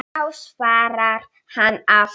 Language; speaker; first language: Icelandic; non-native, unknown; Polish